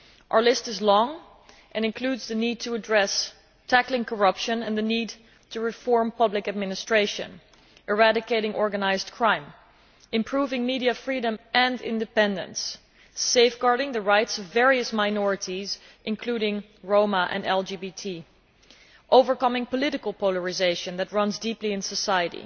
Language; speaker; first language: English; non-native, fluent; Dutch